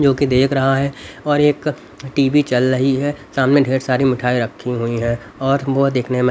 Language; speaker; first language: Hindi; native; Hindi